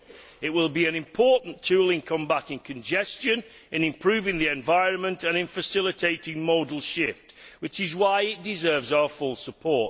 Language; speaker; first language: English; native; English